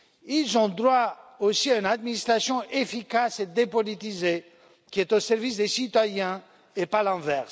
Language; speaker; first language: French; non-native, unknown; Romanian